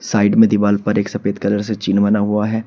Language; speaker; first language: Hindi; native; Hindi